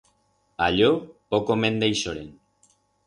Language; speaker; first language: Aragonese; non-native, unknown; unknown